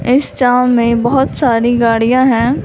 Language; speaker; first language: Hindi; non-native, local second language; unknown